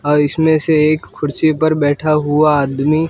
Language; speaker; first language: Hindi; non-native, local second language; Gujarati